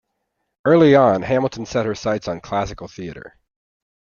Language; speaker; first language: English; native; English